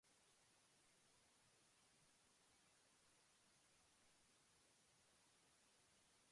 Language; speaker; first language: English; non-native, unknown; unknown